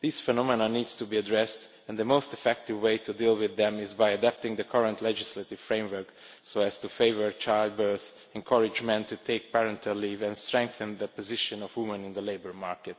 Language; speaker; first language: English; non-native, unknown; Romanian